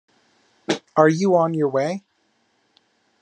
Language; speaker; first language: English; native; English